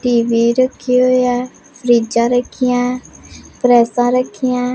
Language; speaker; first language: Hindi; non-native, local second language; Punjabi